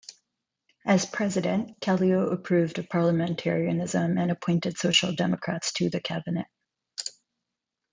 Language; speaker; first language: English; non-native, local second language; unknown